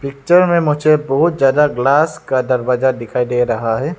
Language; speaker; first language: Hindi; non-native, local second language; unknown